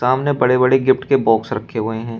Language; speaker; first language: Hindi; native; Hindi